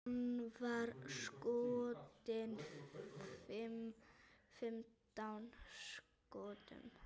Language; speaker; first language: Icelandic; native; Icelandic